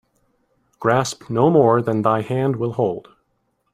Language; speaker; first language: English; native; English